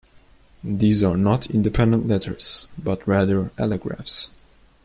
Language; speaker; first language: English; non-native, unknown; Turkish